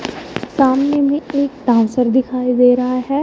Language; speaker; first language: Hindi; non-native, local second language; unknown